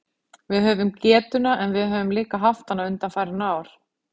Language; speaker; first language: Icelandic; native; Icelandic